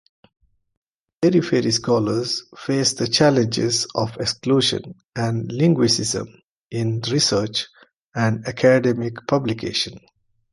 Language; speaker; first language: English; non-native, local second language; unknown